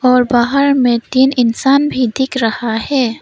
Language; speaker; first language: Hindi; non-native, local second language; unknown